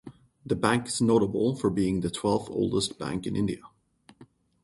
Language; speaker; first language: English; non-native, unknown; Swedish